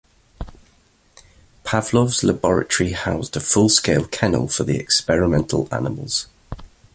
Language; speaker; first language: English; native; English